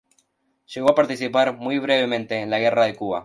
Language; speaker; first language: Spanish; native; Spanish